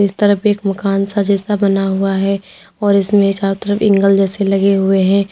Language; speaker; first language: Hindi; native; Hindi